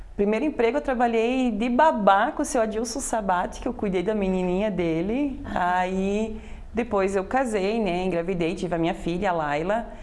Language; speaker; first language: Portuguese; native; Portuguese